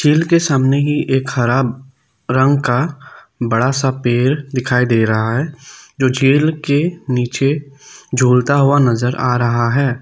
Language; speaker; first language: Hindi; non-native, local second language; Assamese